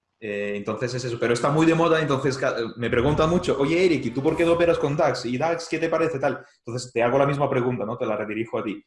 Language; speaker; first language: Spanish; non-native, fluent; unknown